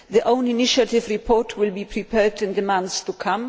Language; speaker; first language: English; non-native, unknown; Polish